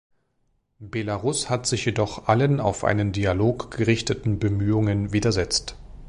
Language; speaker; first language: German; native; German